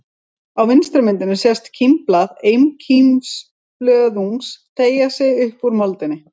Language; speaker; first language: Icelandic; native; Icelandic